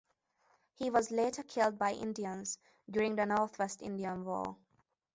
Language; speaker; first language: English; non-native, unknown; Hungarian